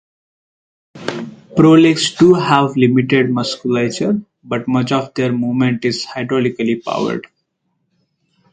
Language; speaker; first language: English; non-native, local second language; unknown